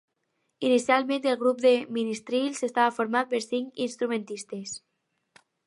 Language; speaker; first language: Catalan; non-native, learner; Spanish